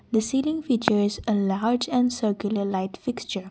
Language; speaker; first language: English; non-native, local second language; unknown